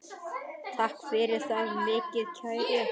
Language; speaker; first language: Icelandic; native; Icelandic